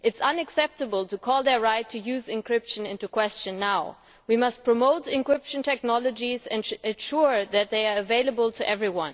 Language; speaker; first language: English; non-native, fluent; German